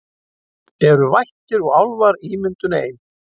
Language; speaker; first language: Icelandic; native; Icelandic